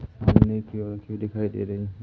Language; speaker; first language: Hindi; native; Hindi